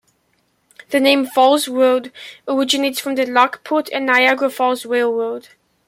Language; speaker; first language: English; native; English